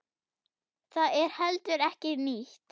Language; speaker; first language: Icelandic; non-native, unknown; German